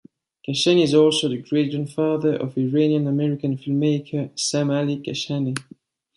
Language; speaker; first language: English; non-native, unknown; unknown